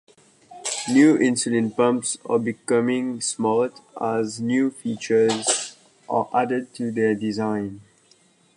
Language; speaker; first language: English; native; English